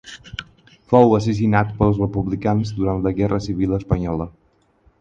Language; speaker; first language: Catalan; non-native, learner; Spanish